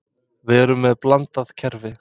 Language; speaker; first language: Icelandic; non-native, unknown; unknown